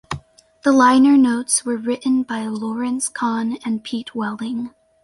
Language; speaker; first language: English; native; English